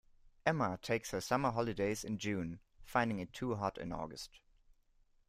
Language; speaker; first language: English; non-native, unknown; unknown